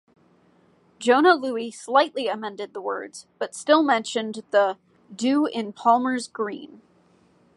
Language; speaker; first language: English; native; English